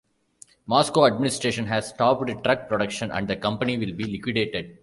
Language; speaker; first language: English; non-native, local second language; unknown